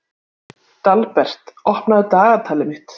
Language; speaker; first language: Icelandic; native; Icelandic